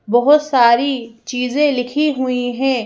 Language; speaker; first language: Hindi; native; Hindi